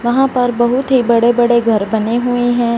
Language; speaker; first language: Hindi; non-native, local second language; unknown